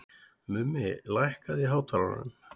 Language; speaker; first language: Icelandic; native; Icelandic